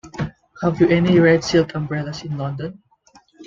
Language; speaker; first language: English; non-native, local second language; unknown